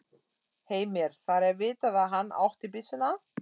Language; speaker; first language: Icelandic; non-native, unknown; German